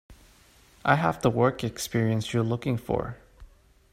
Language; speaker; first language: English; non-native, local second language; Cantonese